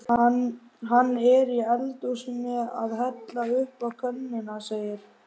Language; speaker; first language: Icelandic; native; Icelandic